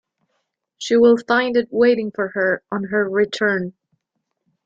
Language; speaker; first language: English; non-native, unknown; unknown